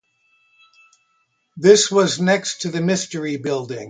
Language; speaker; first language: English; native; English